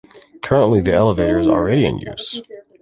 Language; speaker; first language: English; native; English